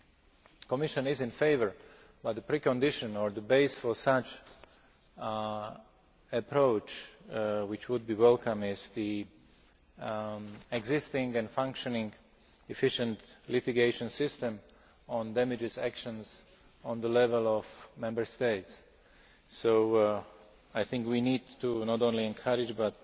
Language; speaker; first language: English; non-native, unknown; Slovak